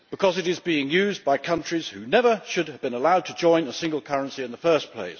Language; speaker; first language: English; native; English